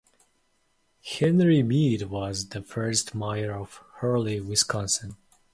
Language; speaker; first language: English; non-native, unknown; Mongolian